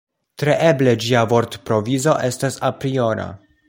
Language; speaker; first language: Esperanto; non-native, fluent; Polish